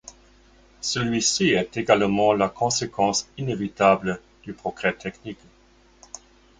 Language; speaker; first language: French; non-native, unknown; German